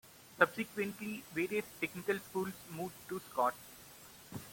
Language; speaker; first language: English; non-native, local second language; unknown